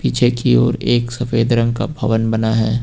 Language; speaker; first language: Hindi; native; Hindi